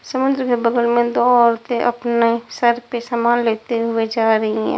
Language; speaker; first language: Hindi; non-native, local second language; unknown